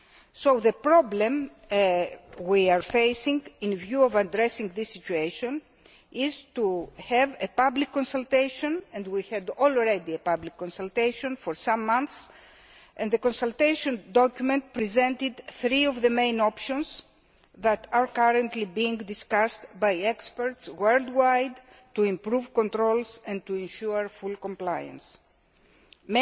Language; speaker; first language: English; non-native, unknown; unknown